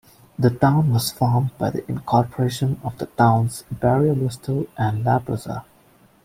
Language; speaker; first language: English; non-native, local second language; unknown